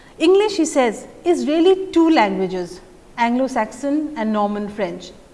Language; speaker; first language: English; non-native, local second language; Assamese